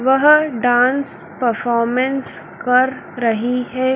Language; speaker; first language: Hindi; native; Hindi